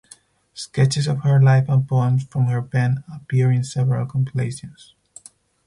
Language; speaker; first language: English; non-native, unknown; Spanish